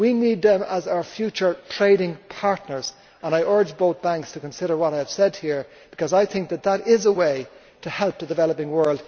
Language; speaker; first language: English; native; English